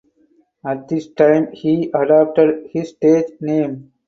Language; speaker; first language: English; non-native, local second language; Tamil